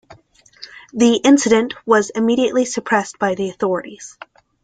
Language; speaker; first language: English; native; English